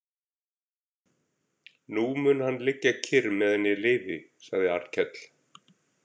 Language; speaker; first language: Icelandic; native; Icelandic